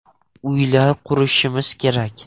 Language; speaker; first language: Uzbek; non-native, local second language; Russian